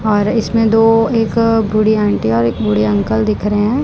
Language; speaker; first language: Hindi; non-native, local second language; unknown